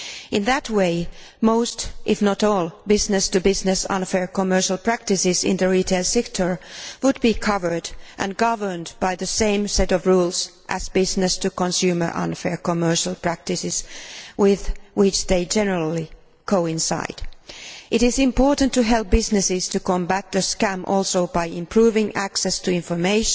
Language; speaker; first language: English; non-native, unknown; Finnish